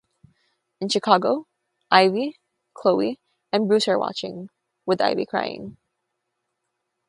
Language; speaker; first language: English; non-native, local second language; Filipino